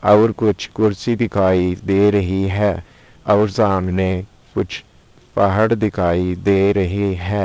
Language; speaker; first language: Hindi; native; Hindi